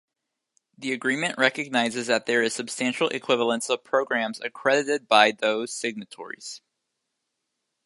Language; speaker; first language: English; native; English